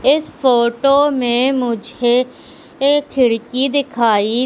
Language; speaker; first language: Hindi; native; Hindi